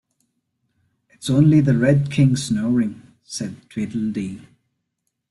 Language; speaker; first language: English; non-native, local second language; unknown